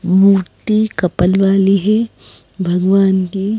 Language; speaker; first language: Hindi; native; Hindi